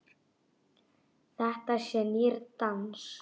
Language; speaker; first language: Icelandic; non-native, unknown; Polish